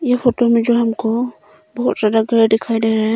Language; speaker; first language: Hindi; non-native, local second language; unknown